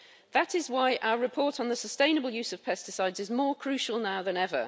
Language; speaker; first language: English; native; English